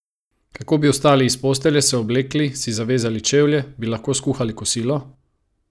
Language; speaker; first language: Slovenian; non-native, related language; Croatian